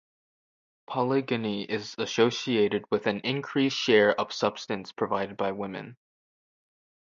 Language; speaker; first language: English; native; English